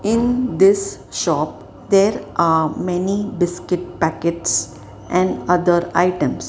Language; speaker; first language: English; non-native, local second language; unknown